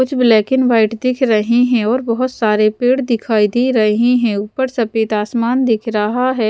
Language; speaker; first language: Hindi; non-native, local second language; Punjabi